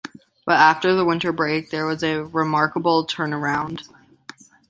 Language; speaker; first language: English; native; English